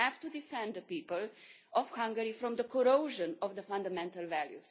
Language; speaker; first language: English; non-native, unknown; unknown